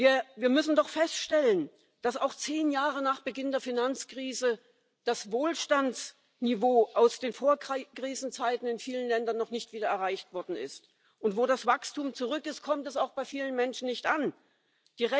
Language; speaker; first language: English; native; English